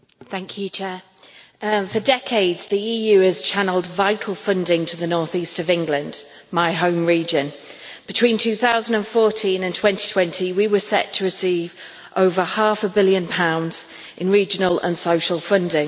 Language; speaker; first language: English; native; English